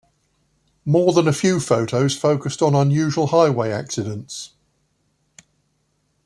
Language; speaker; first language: English; native; English